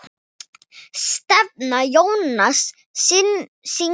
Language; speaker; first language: Icelandic; non-native, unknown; Thai